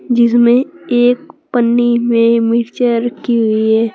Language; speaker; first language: Hindi; native; Hindi